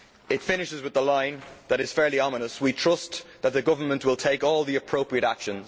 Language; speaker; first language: English; native; English